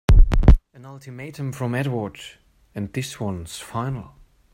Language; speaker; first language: English; non-native, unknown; German